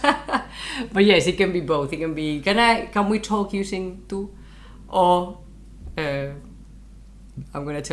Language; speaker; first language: English; non-native, fluent; Spanish